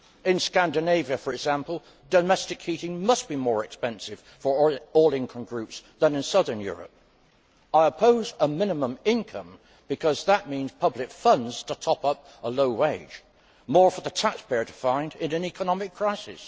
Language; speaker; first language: English; native; English